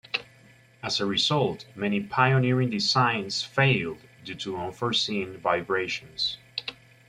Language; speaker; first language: English; native; English